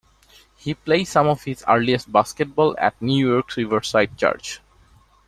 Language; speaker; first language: English; non-native, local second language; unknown